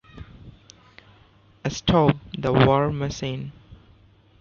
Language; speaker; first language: English; non-native, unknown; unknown